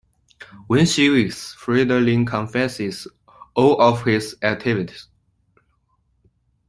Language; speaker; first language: English; non-native, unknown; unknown